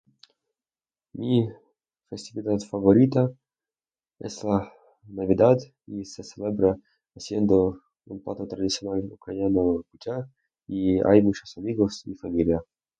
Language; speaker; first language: Spanish; non-native, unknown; Russian